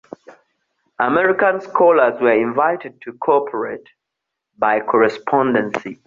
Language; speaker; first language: English; non-native, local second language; Ganda